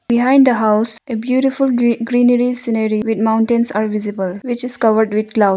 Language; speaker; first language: English; non-native, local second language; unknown